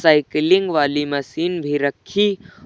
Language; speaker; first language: Hindi; native; Hindi